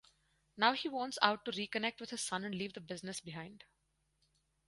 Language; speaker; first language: English; non-native, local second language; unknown